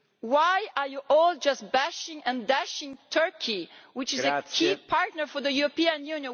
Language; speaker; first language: English; non-native, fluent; Italian